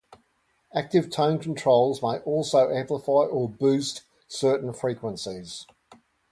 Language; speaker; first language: English; native; English